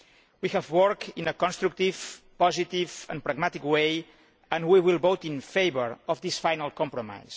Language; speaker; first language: English; non-native, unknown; Catalan